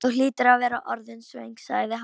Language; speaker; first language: Icelandic; non-native, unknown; Polish